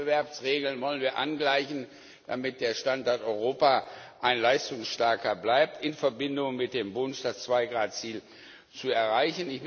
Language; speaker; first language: German; non-native, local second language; Luxembourgish